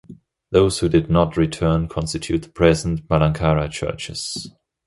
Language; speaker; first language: English; non-native, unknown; German